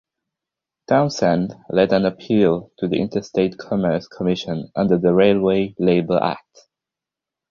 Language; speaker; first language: English; non-native, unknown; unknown